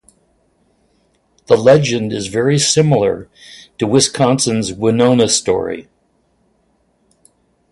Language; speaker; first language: English; native; English